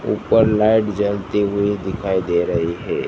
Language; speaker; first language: Hindi; non-native, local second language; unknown